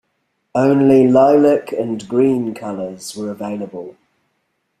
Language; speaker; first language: English; native; English